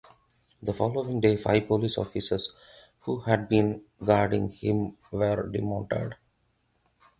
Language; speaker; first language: English; non-native, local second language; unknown